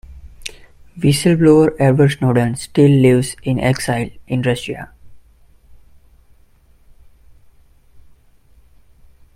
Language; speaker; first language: English; non-native, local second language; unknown